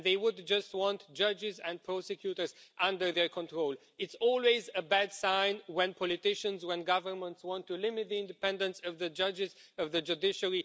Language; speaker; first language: English; non-native, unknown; Romanian